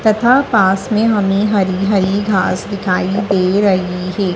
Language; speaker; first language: Hindi; native; Hindi